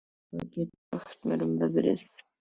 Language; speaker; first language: Icelandic; native; Icelandic